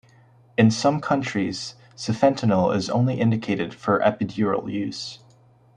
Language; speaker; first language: English; native; English